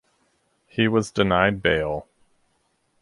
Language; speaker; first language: English; native; English